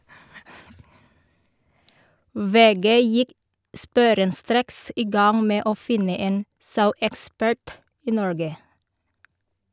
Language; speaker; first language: Norwegian; non-native, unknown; Filipino